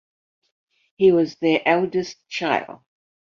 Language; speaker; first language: English; non-native, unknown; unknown